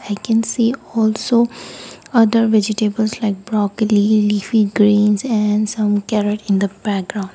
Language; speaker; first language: English; non-native, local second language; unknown